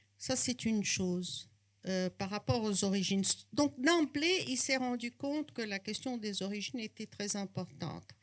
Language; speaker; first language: French; non-native, fluent; Portuguese